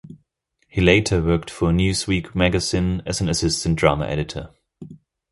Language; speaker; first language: English; non-native, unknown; German